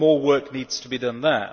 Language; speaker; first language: English; native; English